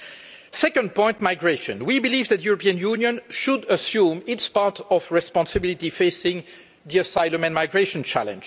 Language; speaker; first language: English; non-native, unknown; French